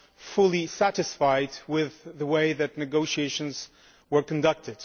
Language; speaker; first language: English; non-native, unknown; Polish